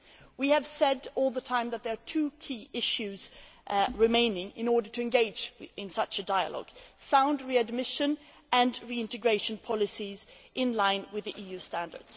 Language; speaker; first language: English; non-native, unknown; Swedish